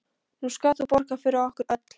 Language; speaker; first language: Icelandic; non-native, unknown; Polish